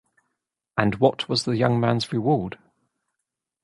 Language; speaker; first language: English; native; English